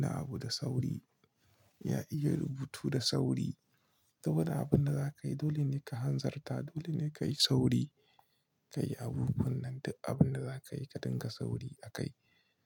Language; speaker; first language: Hausa; non-native, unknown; Igbo